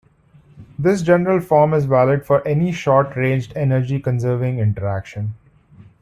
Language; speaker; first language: English; non-native, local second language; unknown